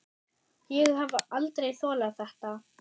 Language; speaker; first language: Icelandic; non-native, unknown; German